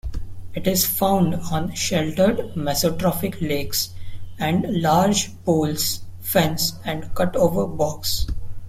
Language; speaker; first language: English; non-native, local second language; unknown